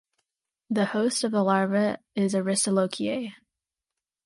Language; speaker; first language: English; native; English